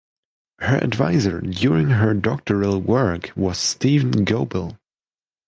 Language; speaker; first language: English; non-native, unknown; German